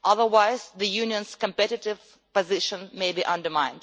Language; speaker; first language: English; non-native, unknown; Russian